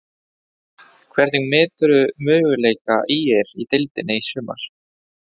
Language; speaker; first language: Icelandic; non-native, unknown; Spanish